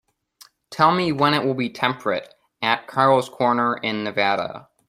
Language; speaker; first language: English; native; English